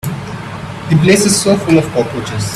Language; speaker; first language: English; non-native, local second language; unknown